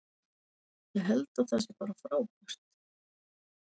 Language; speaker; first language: Icelandic; native; Icelandic